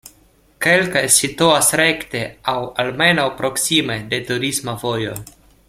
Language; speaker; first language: Esperanto; non-native, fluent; Russian